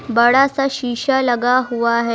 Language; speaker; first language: Hindi; native; Hindi